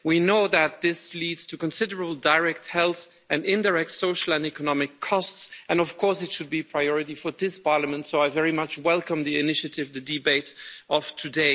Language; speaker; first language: English; non-native, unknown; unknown